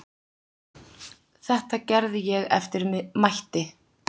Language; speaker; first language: Icelandic; native; Icelandic